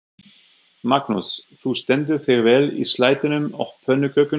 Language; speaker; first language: Icelandic; non-native, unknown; German